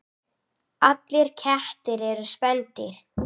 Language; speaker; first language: Icelandic; native; Icelandic